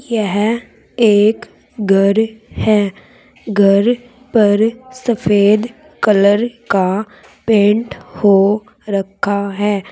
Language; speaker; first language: Hindi; native; Hindi